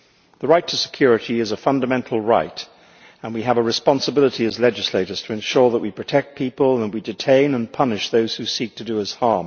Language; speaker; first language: English; native; English